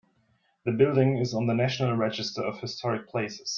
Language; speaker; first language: English; non-native, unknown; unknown